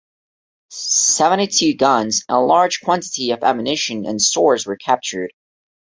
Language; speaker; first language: English; non-native, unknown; Portuguese